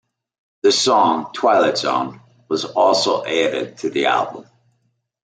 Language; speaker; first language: English; native; English